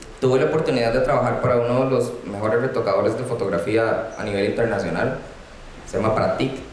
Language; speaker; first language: Spanish; native; Spanish